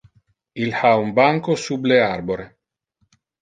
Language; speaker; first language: Interlingua; non-native, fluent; Italian